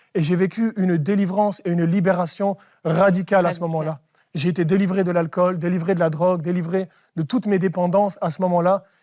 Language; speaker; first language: French; early bilingual, other home language; Arabic